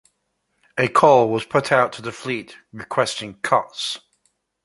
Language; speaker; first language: English; native; English